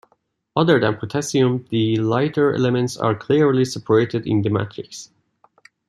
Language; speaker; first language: English; non-native, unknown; Persian